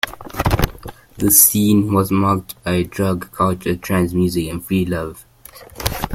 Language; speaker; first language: English; native; English